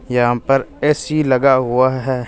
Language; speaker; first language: Hindi; non-native, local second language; Punjabi